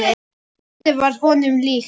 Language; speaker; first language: Icelandic; non-native, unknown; Polish